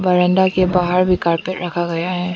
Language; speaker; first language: Hindi; non-native, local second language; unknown